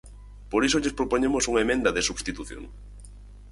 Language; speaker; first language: Galician; native; Galician